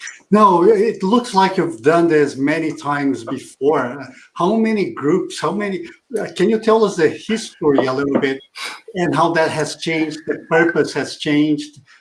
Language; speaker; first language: English; non-native, fluent; Portuguese